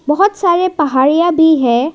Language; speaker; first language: Hindi; non-native, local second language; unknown